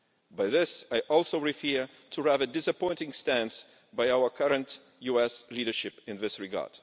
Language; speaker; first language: English; non-native, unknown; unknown